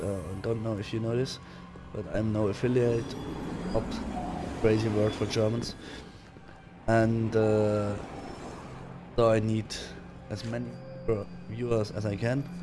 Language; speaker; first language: English; non-native, fluent; German